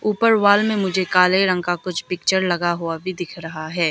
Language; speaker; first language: Hindi; early bilingual, other home language; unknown